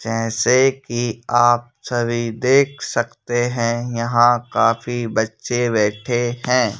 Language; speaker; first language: Hindi; native; Hindi